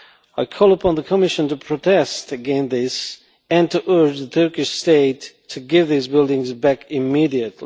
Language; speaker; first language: English; non-native, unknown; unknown